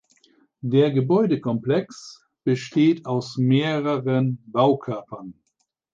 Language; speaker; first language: German; native; German